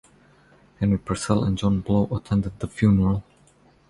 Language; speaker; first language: English; non-native, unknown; Croatian